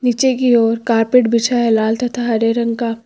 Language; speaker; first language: Hindi; native; Hindi